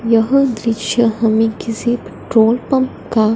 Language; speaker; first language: Hindi; non-native, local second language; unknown